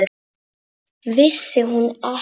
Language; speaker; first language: Icelandic; non-native, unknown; Polish